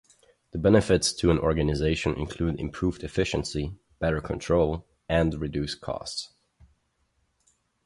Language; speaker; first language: English; non-native, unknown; German